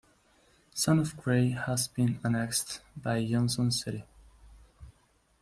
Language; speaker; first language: English; non-native, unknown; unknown